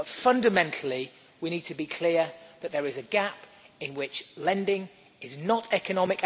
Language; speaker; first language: English; native; English